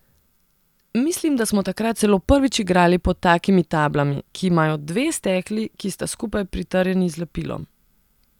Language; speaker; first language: Slovenian; non-native, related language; Serbian